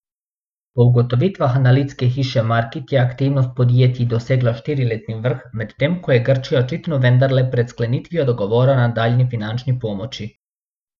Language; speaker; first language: Slovenian; non-native, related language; Bosnian